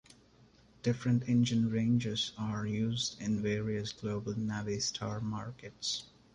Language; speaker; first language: English; non-native, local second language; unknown